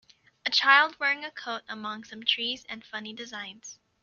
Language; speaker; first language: English; native; English